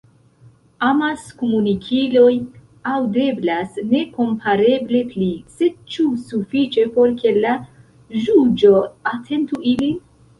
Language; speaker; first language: Esperanto; non-native, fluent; Central Kurdish